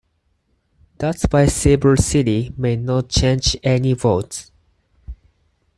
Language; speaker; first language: English; non-native, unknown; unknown